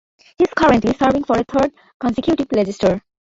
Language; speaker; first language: English; non-native, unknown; Bangla